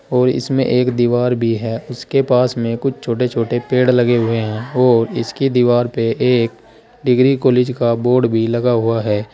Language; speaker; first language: Hindi; native; Hindi